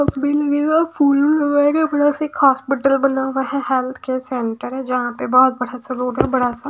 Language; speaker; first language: Hindi; non-native, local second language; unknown